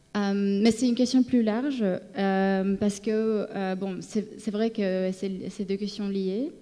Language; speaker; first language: French; non-native, fluent; Spanish